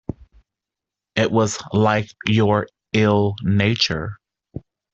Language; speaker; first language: English; native; English